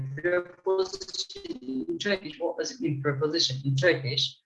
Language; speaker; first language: English; non-native, fluent; Turkish